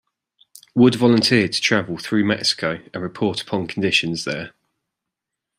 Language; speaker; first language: English; native; English